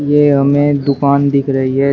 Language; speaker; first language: Hindi; native; Hindi